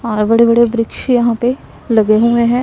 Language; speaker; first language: Hindi; non-native, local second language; Punjabi